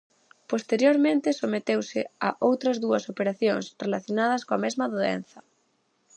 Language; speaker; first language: Galician; native; Galician